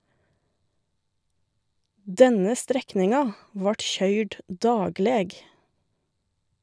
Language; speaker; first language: Norwegian; native; Norwegian